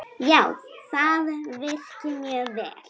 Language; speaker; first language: Icelandic; native; Icelandic